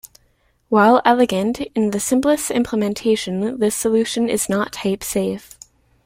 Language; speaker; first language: English; native; English